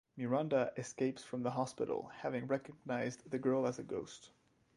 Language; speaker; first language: English; non-native, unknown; French